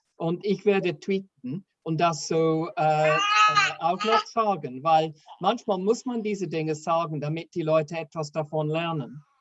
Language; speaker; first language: German; non-native, fluent; English